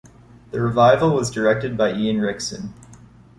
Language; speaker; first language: English; native; English